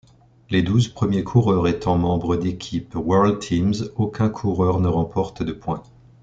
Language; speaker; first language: French; native; French